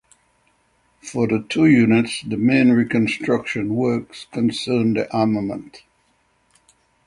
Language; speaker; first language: English; native; English